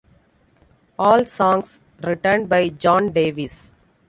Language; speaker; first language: English; non-native, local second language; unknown